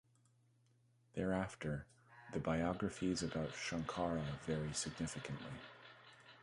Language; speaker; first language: English; native; English